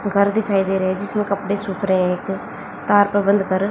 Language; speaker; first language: Hindi; native; Hindi